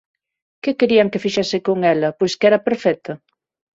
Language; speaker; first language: Galician; non-native, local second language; Spanish